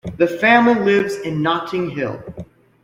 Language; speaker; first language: English; native; English